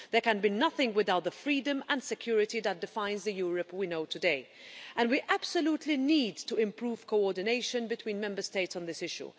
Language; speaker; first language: English; non-native, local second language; Maltese